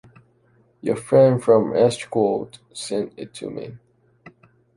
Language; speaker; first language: English; non-native, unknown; Chinese